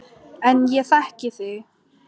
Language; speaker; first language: Icelandic; non-native, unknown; Polish